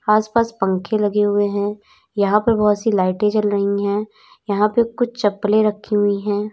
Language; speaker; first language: Hindi; native; Hindi